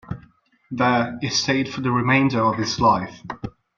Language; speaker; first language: English; non-native, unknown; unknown